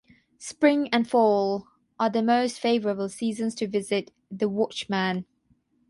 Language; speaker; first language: English; non-native, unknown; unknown